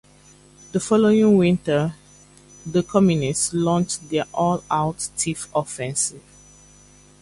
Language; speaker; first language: English; native; English